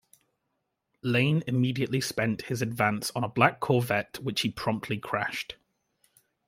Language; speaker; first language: English; native; English